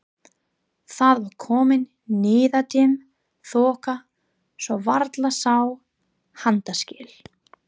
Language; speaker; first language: Icelandic; non-native, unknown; English